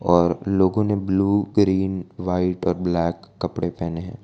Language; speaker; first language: Hindi; non-native, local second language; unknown